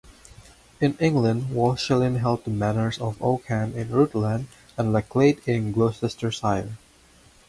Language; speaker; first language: English; non-native, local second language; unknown